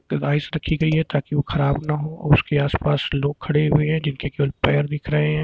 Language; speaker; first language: Hindi; native; Hindi